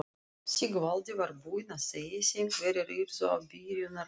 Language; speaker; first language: Icelandic; non-native, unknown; Russian